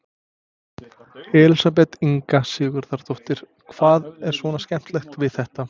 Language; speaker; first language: Icelandic; non-native, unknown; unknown